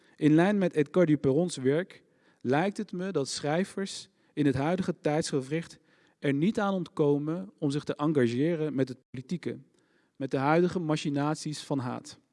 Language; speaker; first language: Dutch; early bilingual, other home language; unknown